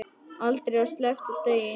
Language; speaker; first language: Icelandic; native; Icelandic